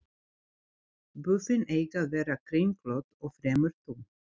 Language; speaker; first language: Icelandic; non-native, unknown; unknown